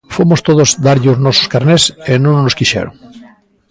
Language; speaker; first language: Galician; native; Galician